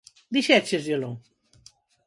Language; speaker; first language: Galician; non-native, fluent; Spanish